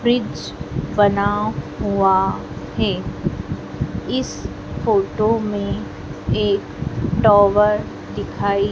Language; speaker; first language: Hindi; native; Hindi